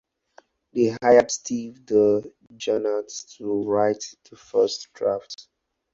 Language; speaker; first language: English; non-native, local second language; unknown